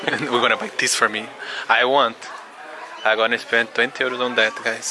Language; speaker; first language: English; non-native, fluent; Portuguese